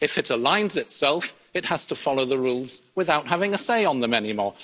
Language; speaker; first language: English; native; English